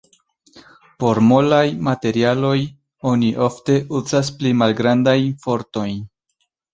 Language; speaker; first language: Esperanto; non-native, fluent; Spanish